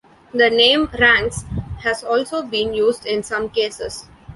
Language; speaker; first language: English; non-native, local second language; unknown